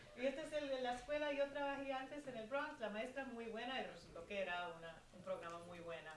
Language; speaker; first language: Spanish; early bilingual, heritage; Spanish